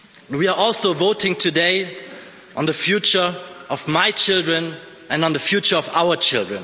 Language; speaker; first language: English; non-native, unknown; German